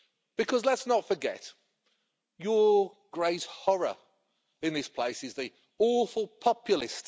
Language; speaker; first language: English; native; English